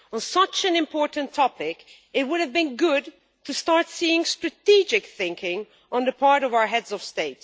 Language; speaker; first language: English; non-native, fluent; Dutch